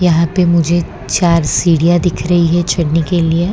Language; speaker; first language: Hindi; non-native, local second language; Gujarati